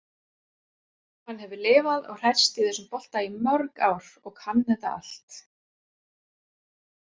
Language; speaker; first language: Icelandic; native; Icelandic